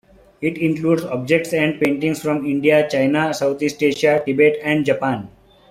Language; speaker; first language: English; non-native, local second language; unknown